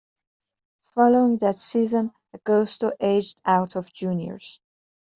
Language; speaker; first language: English; non-native, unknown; Persian